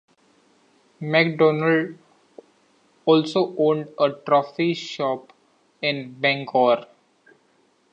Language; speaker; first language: English; non-native, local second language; Marathi